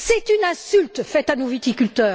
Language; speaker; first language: French; native; French